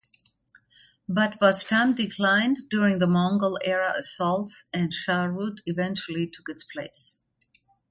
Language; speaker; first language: English; non-native, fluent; German